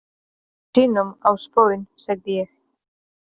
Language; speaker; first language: Icelandic; non-native, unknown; Polish